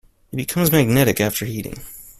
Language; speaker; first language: English; native; English